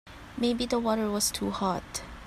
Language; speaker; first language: English; non-native, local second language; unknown